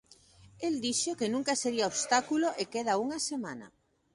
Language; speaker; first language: Galician; native; Galician